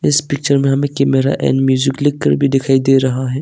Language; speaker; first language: Hindi; early bilingual, other home language; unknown